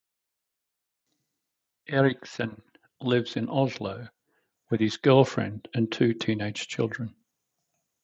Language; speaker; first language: English; native; English